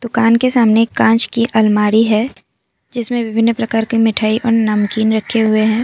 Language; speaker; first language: Hindi; non-native, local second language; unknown